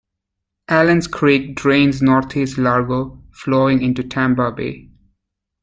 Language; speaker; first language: English; native; English